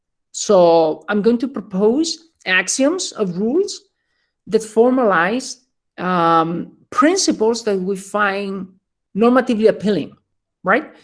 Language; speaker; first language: English; non-native, fluent; Spanish